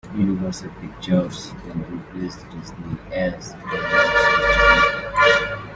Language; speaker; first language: English; native; English